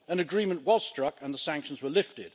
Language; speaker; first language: English; native; English